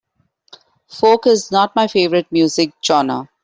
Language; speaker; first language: English; non-native, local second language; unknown